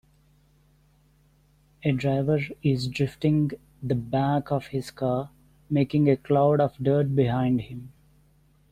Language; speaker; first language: English; non-native, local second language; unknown